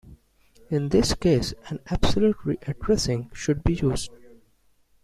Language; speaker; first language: English; non-native, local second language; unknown